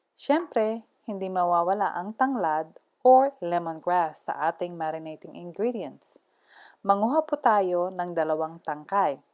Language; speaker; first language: Filipino; non-native, local second language; Pampanga